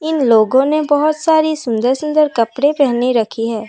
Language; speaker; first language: Hindi; non-native, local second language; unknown